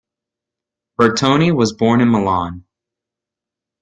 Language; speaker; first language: English; native; English